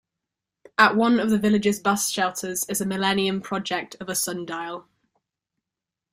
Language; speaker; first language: English; non-native, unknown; French